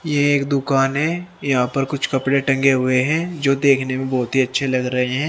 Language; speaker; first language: Hindi; native; Hindi